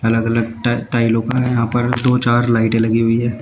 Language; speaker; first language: Hindi; native; Hindi